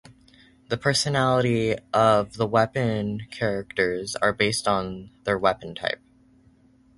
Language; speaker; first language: English; native; English